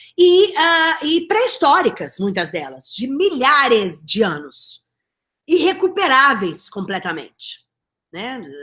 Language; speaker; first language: Portuguese; native; Portuguese